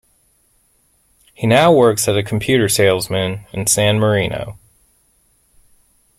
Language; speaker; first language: English; native; English